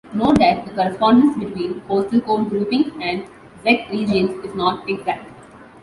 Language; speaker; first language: English; non-native, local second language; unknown